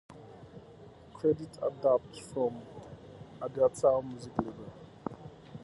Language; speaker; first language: English; native; English